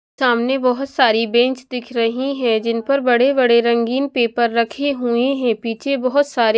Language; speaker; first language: Hindi; non-native, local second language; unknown